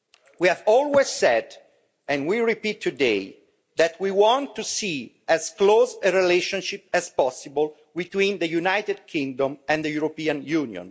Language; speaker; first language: English; non-native, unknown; Italian